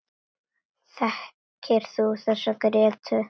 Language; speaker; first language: Icelandic; non-native, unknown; Latvian